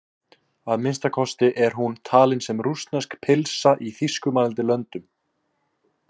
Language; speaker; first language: Icelandic; native; Icelandic